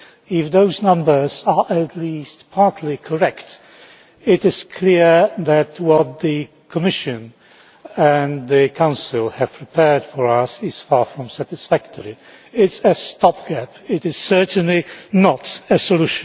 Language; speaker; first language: English; non-native, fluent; Polish